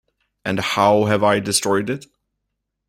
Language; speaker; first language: English; native; English